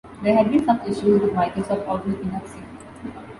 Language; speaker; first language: English; non-native, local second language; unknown